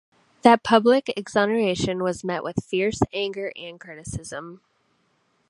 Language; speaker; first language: English; native; English